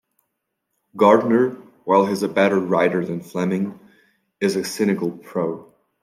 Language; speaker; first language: English; non-native, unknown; French